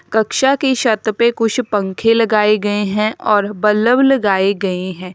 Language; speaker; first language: Hindi; native; Hindi